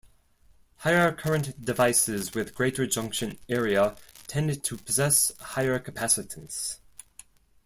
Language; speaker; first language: English; non-native, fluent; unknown